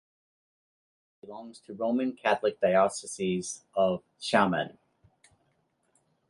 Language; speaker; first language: English; native; English